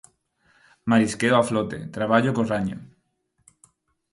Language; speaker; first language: Galician; non-native, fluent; Spanish